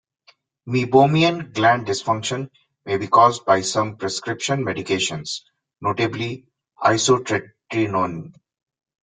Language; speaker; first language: English; non-native, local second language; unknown